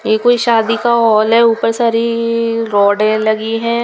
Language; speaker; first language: Hindi; non-native, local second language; Punjabi